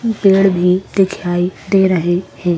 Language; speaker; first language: Hindi; native; Hindi